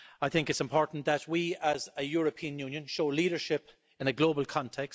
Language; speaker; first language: English; native; English